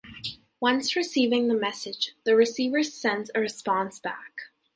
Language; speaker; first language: English; native; English